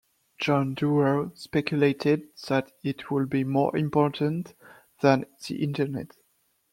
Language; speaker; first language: English; non-native, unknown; French